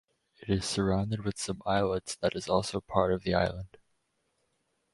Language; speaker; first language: English; native; English